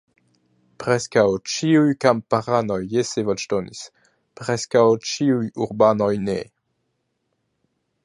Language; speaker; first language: Esperanto; non-native, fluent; French